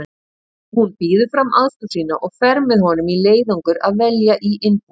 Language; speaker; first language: Icelandic; native; Icelandic